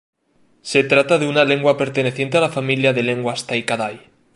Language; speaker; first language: Spanish; native; Spanish